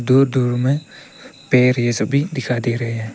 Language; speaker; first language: Hindi; non-native, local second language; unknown